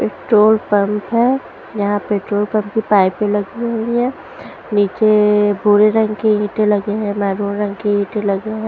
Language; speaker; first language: Hindi; non-native, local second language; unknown